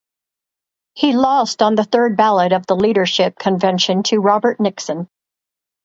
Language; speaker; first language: English; native; English